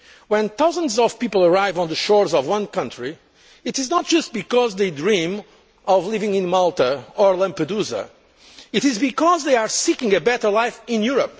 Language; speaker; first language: English; non-native, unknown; Portuguese